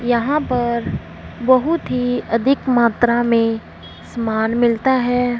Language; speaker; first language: Hindi; non-native, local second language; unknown